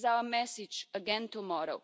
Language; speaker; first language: English; non-native, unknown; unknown